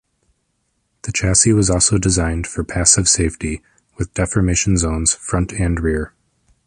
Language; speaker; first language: English; native; English